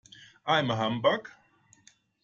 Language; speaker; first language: English; non-native, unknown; German